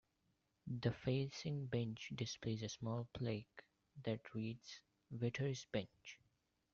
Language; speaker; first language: English; non-native, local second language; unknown